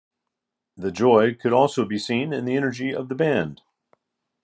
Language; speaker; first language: English; native; English